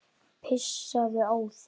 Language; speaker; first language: Icelandic; native; Icelandic